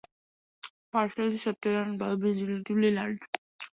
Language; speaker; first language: English; non-native, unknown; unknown